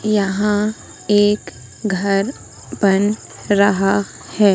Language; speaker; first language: Hindi; native; Hindi